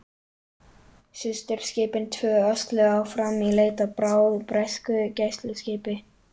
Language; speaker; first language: Icelandic; native; Icelandic